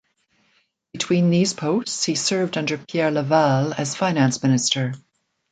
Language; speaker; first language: English; native; English